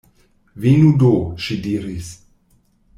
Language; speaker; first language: Esperanto; non-native, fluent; German